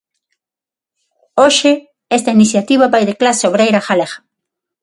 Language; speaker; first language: Galician; non-native, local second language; Spanish